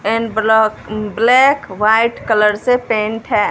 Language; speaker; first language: Hindi; non-native, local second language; Punjabi